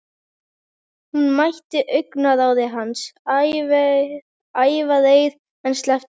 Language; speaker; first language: Icelandic; native; Icelandic